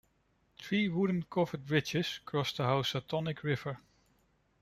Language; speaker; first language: English; non-native, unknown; Dutch